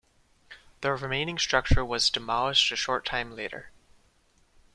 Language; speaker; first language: English; native; English